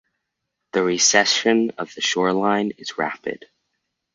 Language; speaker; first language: English; native; English